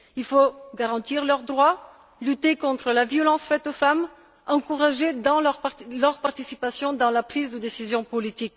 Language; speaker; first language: French; non-native, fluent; Bulgarian